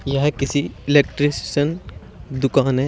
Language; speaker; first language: Hindi; native; Hindi